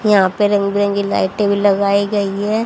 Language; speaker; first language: Hindi; native; Hindi